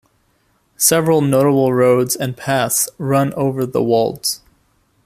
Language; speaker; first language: English; native; English